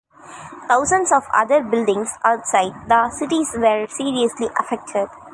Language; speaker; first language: English; non-native, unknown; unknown